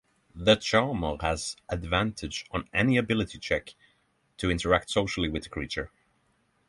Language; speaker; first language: English; non-native, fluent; Norwegian